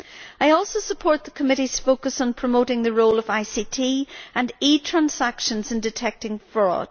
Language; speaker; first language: English; native; English